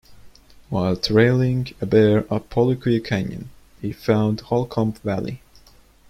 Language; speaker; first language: English; non-native, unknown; Turkish